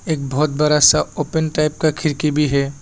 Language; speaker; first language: Hindi; non-native, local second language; Assamese